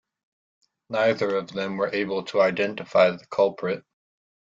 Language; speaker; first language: English; native; English